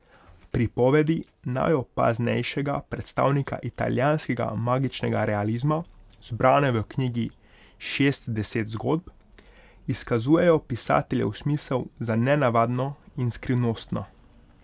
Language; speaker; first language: Slovenian; non-native, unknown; Hungarian